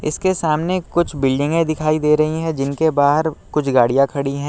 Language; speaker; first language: Hindi; native; Hindi